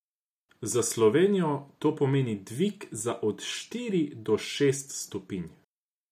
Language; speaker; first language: Slovenian; non-native, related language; Croatian